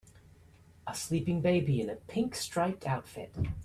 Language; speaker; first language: English; native; English